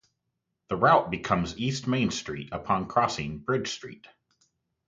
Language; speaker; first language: English; native; English